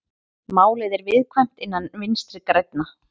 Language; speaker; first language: Icelandic; native; Icelandic